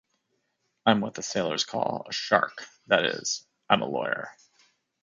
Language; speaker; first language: English; native; English